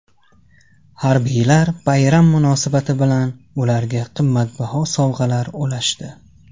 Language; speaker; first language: Uzbek; non-native, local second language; Tajik